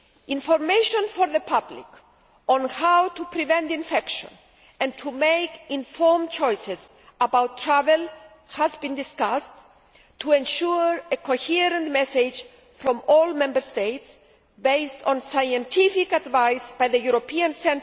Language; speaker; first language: English; non-native, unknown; Greek